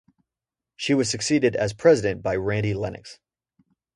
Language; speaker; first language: English; native; English